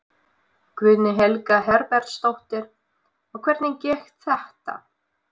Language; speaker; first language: Icelandic; non-native, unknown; Russian